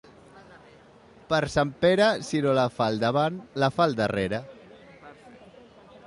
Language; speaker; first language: Catalan; non-native, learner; Spanish